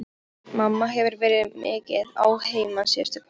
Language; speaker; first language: Icelandic; non-native, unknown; Polish